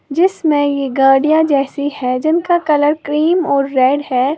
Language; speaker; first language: Hindi; native; Hindi